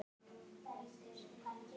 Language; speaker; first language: Icelandic; native; Icelandic